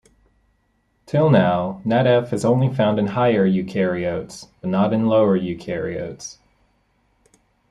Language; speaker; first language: English; native; English